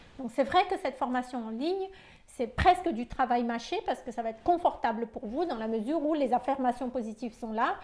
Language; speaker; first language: French; non-native, local second language; Malagasy